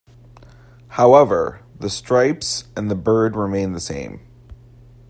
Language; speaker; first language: English; native; English